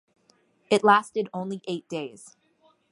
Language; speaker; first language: English; native; English